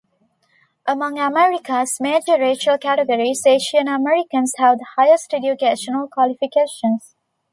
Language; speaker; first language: English; non-native, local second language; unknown